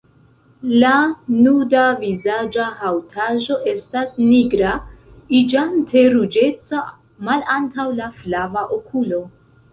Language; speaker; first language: Esperanto; non-native, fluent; Central Kurdish